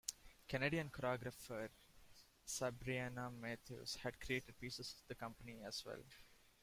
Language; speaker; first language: English; non-native, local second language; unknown